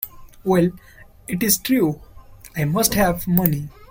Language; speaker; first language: English; non-native, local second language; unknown